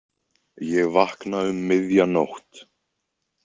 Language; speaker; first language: Icelandic; native; Icelandic